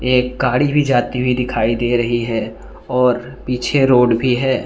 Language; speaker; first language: Hindi; non-native, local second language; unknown